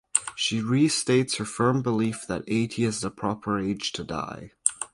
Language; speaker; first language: English; native; English